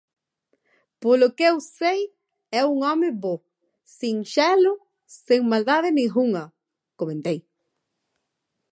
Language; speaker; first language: Galician; native; Galician